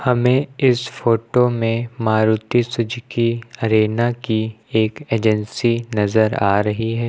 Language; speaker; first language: Hindi; native; Hindi